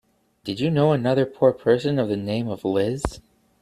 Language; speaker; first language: English; native; English